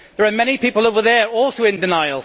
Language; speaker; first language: English; native; English